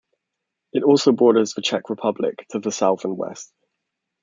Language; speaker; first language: English; native; English